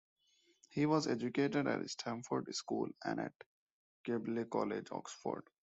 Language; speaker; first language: English; non-native, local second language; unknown